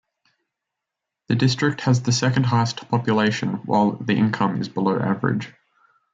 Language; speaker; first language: English; native; English